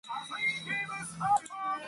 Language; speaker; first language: English; non-native, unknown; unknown